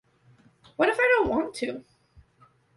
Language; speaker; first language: English; native; English